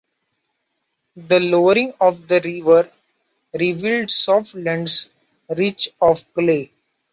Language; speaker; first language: English; non-native, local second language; Marathi